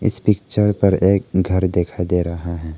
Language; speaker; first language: Hindi; early bilingual, other home language; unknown